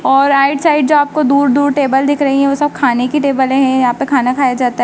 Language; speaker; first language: Hindi; native; Hindi